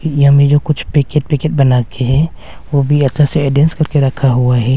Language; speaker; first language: Hindi; non-native, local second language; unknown